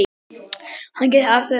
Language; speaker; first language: Icelandic; non-native, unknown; Polish